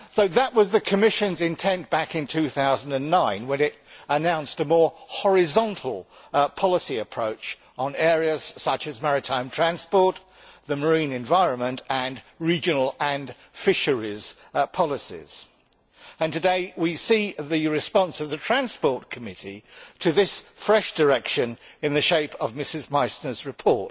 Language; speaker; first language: English; native; English